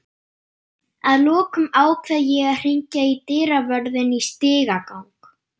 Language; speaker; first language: Icelandic; non-native, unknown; German